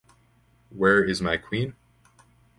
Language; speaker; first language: English; native; English